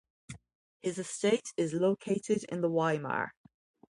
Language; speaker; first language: English; native; English